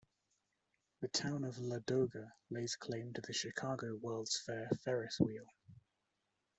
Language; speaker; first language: English; native; English